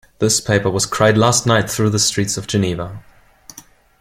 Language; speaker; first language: English; non-native, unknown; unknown